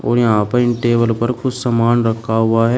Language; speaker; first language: Hindi; native; Hindi